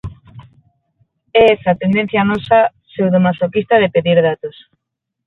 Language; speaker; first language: Galician; non-native, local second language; Spanish